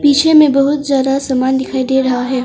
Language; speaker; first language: Hindi; non-native, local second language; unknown